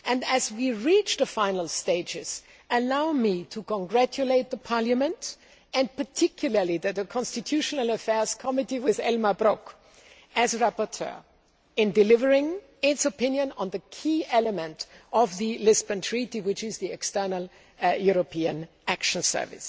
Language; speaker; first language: English; non-native, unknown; German